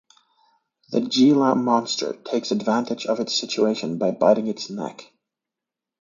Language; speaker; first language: English; native; English